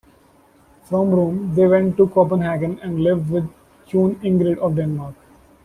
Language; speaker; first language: English; non-native, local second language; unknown